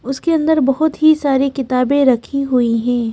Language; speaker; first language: Hindi; native; Hindi